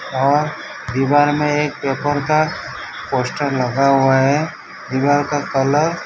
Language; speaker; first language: Hindi; non-native, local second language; Gujarati